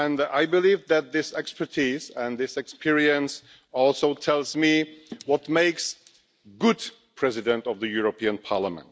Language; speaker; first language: English; non-native, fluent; Czech